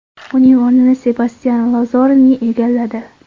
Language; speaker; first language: Uzbek; non-native, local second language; Kara-Kalpak